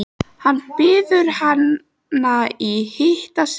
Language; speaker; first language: Icelandic; native; Icelandic